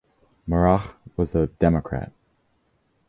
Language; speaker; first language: English; native; English